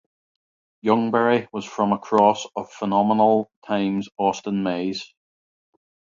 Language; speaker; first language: English; native; English